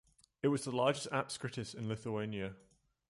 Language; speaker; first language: English; native; English